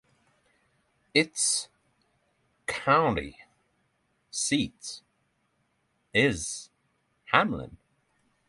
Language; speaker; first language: English; non-native, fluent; Norwegian